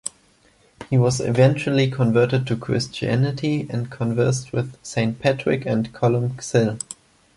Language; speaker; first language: English; non-native, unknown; German